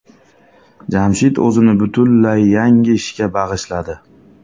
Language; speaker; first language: Uzbek; native; Uzbek